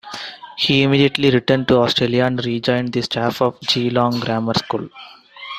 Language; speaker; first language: English; non-native, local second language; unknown